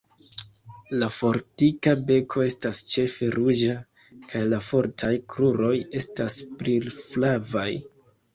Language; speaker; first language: Esperanto; non-native, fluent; Kinyarwanda